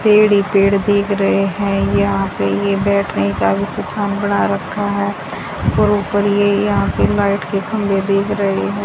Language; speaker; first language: Hindi; native; Hindi